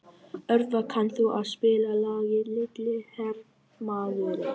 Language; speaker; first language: Icelandic; non-native, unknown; Vietnamese